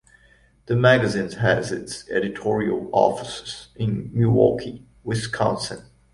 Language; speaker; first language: English; non-native, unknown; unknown